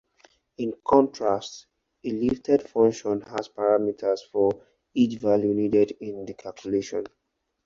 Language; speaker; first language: English; non-native, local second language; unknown